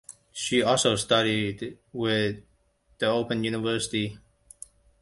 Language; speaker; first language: English; non-native, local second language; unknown